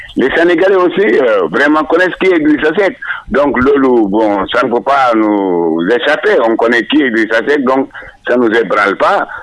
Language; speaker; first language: French; non-native, local second language; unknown